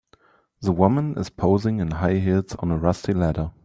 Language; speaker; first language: English; non-native, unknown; German